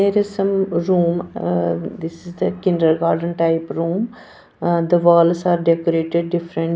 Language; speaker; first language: English; non-native, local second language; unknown